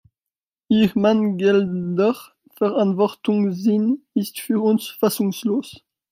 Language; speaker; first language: German; non-native, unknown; French